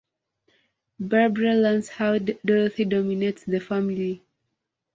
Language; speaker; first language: English; non-native, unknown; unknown